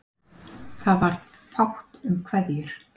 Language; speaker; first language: Icelandic; native; Icelandic